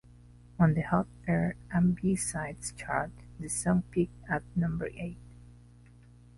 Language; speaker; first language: English; non-native, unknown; Spanish